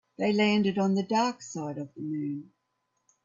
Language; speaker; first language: English; native; English